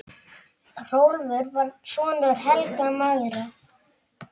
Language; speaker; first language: Icelandic; native; Icelandic